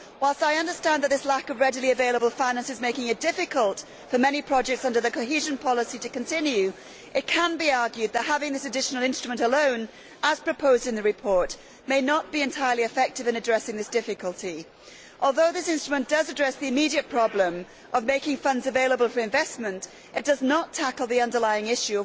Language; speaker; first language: English; native; English